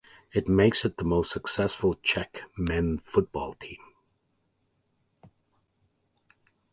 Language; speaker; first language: English; native; English